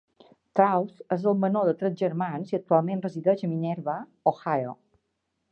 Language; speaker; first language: Catalan; native; Catalan